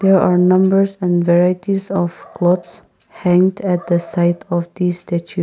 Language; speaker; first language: English; non-native, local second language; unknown